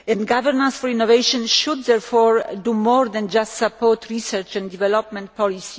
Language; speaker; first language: English; non-native, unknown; Polish